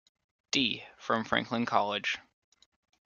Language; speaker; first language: English; native; English